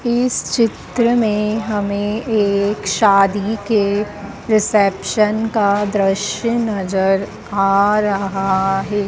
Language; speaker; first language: Hindi; native; Hindi